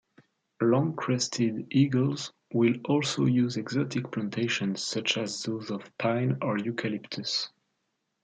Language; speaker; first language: English; non-native, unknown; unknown